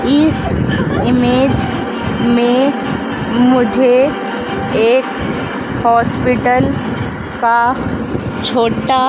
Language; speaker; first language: Hindi; native; Hindi